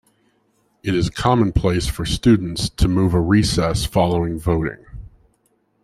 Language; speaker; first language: English; native; English